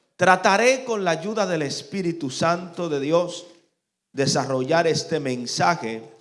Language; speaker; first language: Spanish; native; Spanish